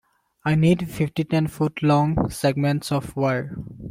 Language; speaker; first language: English; non-native, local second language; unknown